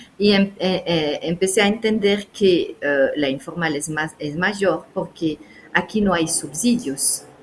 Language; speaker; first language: Spanish; non-native, fluent; French